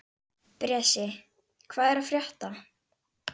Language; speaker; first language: Icelandic; native; Icelandic